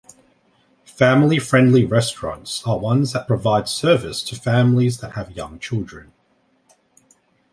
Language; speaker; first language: English; native; English